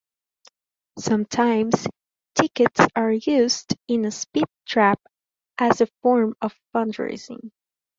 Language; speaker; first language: English; non-native, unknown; Spanish